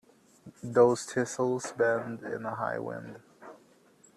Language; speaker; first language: English; native; English